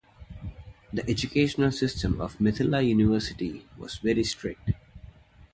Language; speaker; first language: English; non-native, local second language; Tamil